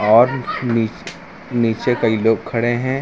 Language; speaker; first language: Hindi; native; Hindi